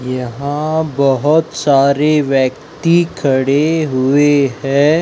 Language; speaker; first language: Hindi; native; Hindi